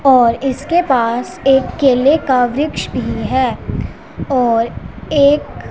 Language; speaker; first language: Hindi; non-native, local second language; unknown